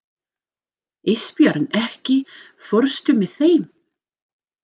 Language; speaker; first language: Icelandic; non-native, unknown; English